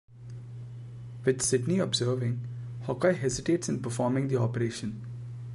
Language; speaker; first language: English; non-native, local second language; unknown